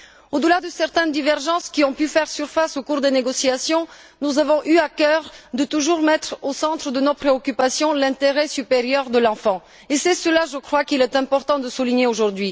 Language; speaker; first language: French; non-native, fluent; Bulgarian